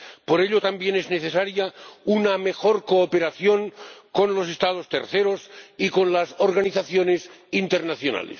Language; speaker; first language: Spanish; non-native, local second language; Catalan